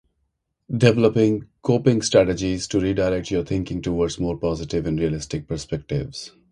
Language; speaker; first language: English; non-native, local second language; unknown